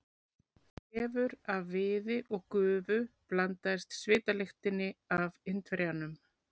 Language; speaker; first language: Icelandic; native; Icelandic